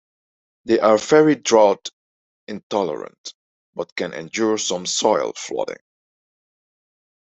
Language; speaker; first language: English; non-native, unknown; Dutch